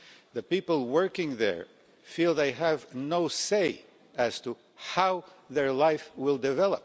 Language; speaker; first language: English; non-native, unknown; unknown